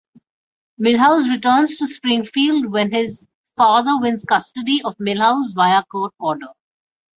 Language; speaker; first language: English; non-native, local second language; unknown